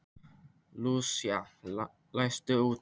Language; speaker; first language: Icelandic; non-native, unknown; Polish